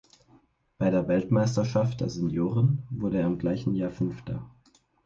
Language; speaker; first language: German; native; German